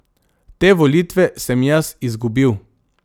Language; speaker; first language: Slovenian; non-native, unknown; Macedonian